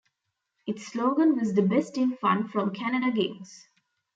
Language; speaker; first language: English; non-native, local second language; Tamil